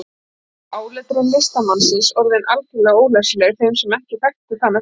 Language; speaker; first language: Icelandic; native; Icelandic